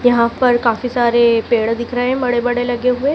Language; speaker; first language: Hindi; native; Hindi